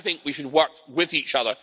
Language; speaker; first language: English; native; English